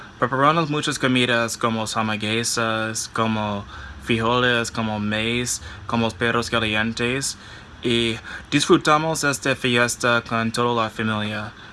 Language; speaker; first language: Spanish; non-native, learner; English